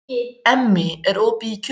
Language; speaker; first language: Icelandic; native; Icelandic